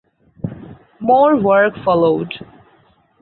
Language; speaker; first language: English; non-native, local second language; Bangla